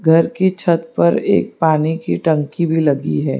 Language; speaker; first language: Hindi; non-native, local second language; Gujarati